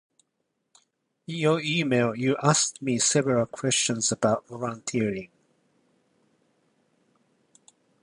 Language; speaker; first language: English; non-native, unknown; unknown